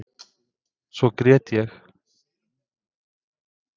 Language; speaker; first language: Icelandic; non-native, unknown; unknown